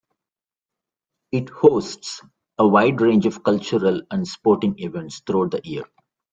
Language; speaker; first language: English; non-native, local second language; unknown